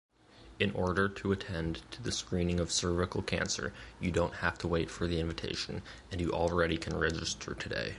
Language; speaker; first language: English; native; English